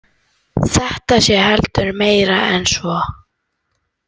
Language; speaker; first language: Icelandic; native; Icelandic